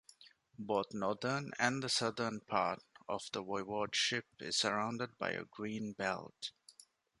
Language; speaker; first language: English; non-native, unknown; Divehi